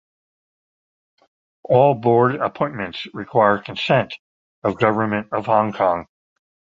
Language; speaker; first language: English; native; English